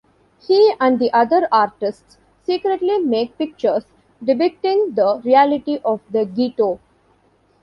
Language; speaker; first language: English; non-native, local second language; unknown